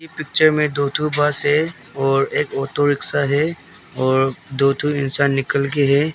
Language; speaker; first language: Hindi; non-native, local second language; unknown